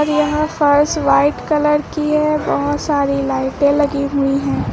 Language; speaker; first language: Hindi; native; Hindi